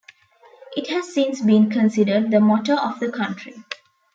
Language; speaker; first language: English; non-native, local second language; Tamil